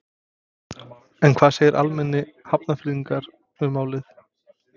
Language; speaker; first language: Icelandic; non-native, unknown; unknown